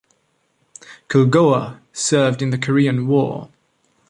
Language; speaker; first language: English; non-native, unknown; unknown